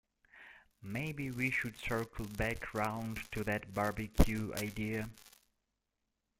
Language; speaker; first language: English; non-native, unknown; Russian